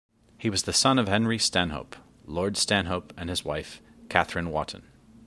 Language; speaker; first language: English; native; English